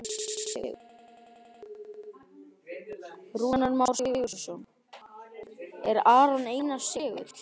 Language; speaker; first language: Icelandic; native; Icelandic